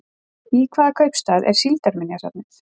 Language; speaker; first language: Icelandic; native; Icelandic